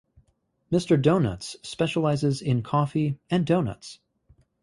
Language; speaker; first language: English; native; English